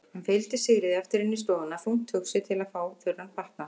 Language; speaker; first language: Icelandic; native; Icelandic